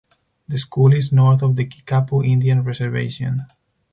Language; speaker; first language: English; non-native, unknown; Spanish